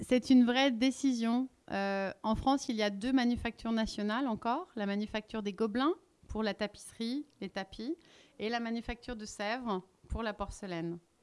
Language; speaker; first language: French; native; French